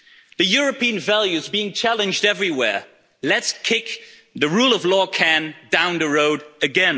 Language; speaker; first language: English; non-native, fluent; Dutch